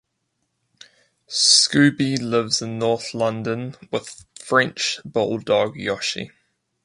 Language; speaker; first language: English; native; English